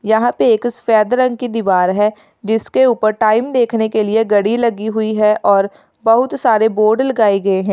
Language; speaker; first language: Hindi; native; Hindi